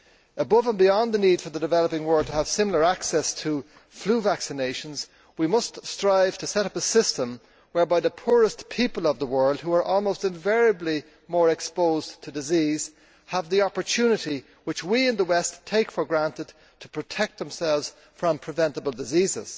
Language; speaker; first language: English; native; English